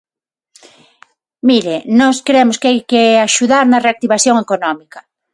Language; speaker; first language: Galician; non-native, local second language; Spanish